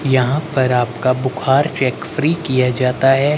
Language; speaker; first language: Hindi; native; Hindi